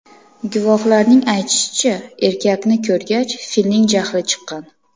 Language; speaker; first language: Uzbek; native; Uzbek